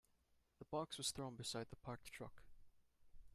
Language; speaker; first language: English; native; English